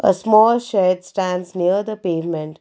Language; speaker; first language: English; non-native, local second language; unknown